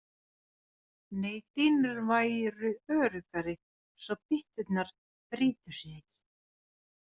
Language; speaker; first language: Icelandic; non-native, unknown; Finnish